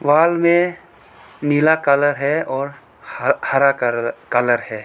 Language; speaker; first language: Hindi; non-native, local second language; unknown